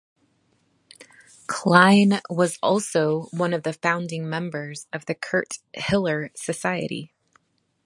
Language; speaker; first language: English; native; English